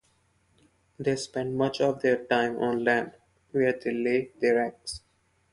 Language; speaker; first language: English; non-native, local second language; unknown